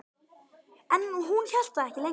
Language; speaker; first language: Icelandic; native; Icelandic